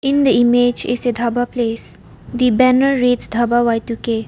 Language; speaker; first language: English; non-native, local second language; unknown